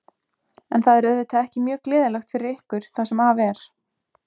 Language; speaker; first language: Icelandic; native; Icelandic